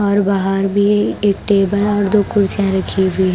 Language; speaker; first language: Hindi; non-native, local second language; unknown